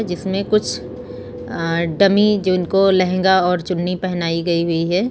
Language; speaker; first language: Hindi; native; Hindi